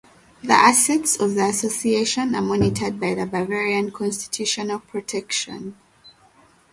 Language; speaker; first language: English; native; English